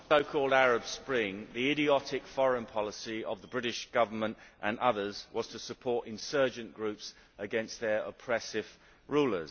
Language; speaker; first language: English; native; English